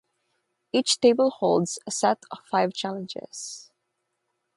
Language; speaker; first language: English; non-native, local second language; Filipino